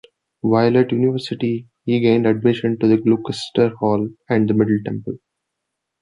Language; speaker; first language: English; non-native, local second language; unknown